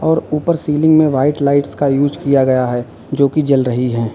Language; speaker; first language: Hindi; native; Hindi